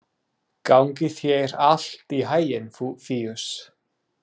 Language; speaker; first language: Icelandic; non-native, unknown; English